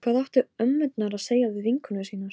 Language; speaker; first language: Icelandic; non-native, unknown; Polish